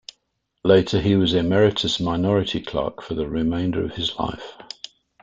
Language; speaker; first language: English; native; English